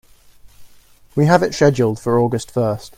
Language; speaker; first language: English; native; English